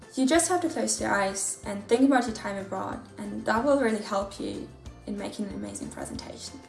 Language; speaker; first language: English; non-native, fluent; German